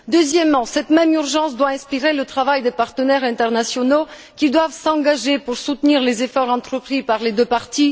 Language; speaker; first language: French; non-native, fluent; Bulgarian